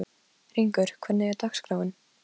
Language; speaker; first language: Icelandic; non-native, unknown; Polish